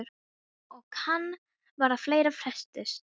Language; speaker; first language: Icelandic; non-native, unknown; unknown